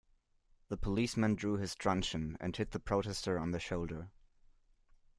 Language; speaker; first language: English; non-native, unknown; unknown